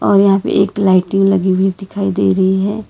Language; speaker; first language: Hindi; non-native, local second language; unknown